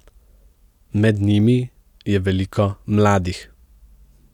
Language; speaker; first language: Slovenian; native; Slovenian